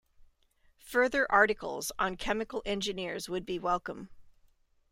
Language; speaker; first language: English; native; English